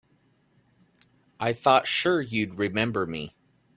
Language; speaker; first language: English; native; English